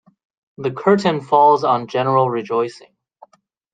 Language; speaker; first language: English; native; English